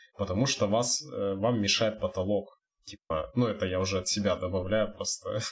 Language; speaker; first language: Russian; native; Russian